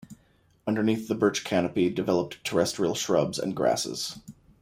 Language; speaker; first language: English; native; English